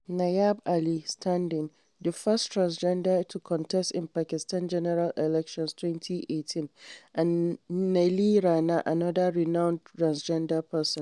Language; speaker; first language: English; non-native, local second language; Hausa